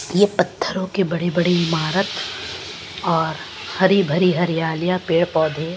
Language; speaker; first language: Hindi; non-native, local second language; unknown